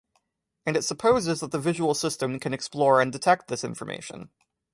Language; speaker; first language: English; native; English